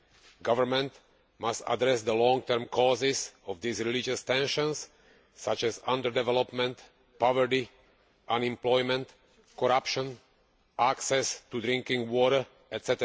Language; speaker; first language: English; non-native, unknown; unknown